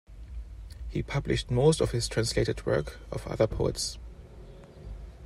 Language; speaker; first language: English; non-native, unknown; German